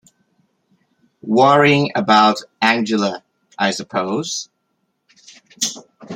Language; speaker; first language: English; native; English